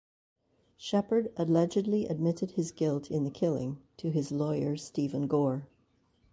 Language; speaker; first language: English; native; English